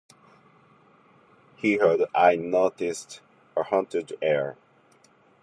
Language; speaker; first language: English; non-native, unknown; Japanese